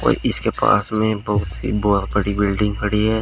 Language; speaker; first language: Hindi; native; Hindi